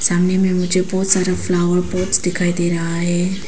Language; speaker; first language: Hindi; non-native, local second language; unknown